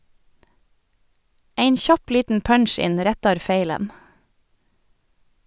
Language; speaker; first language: Norwegian; native; Norwegian